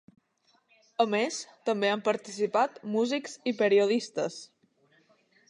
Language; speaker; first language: Catalan; native; Catalan